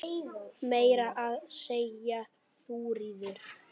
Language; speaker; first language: Icelandic; native; Icelandic